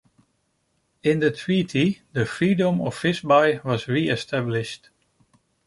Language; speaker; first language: English; non-native, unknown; Dutch